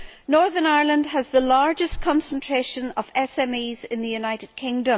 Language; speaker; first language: English; native; English